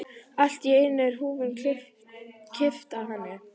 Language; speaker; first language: Icelandic; native; Icelandic